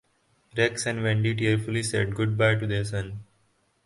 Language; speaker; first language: English; non-native, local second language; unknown